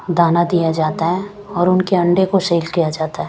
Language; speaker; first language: Hindi; non-native, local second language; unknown